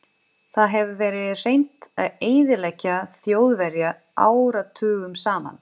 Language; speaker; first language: Icelandic; non-native, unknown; Portuguese